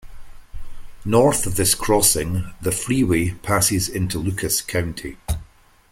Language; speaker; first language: English; native; English